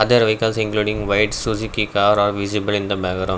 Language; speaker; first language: English; non-native, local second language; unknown